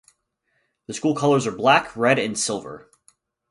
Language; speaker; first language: English; native; English